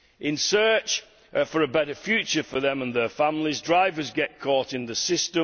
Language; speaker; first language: English; native; English